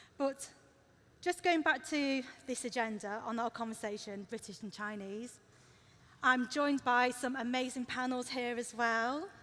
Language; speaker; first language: English; early bilingual, other home language; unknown